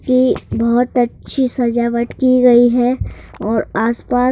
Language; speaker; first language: Hindi; native; Hindi